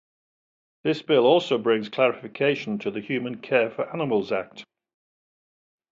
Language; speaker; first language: English; native; English